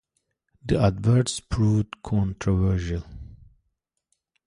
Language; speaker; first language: English; native; English